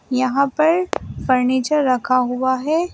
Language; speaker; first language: Hindi; native; Hindi